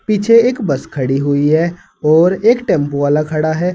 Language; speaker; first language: Hindi; native; Hindi